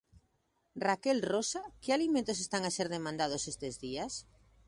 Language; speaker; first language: Galician; native; Galician